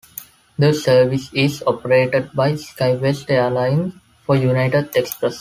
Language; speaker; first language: English; non-native, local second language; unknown